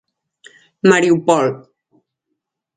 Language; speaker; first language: Galician; native; Galician